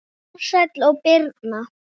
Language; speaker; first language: Icelandic; native; Icelandic